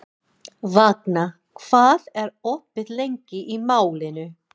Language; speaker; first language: Icelandic; non-native, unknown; English